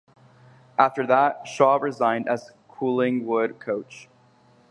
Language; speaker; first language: English; native; English